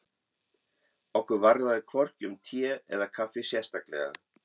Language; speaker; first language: Icelandic; non-native, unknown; German